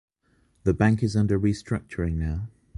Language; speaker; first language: English; native; English